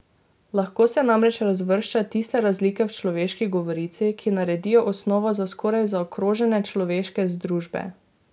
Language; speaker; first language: Slovenian; native; Slovenian